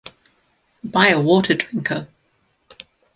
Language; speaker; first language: English; native; English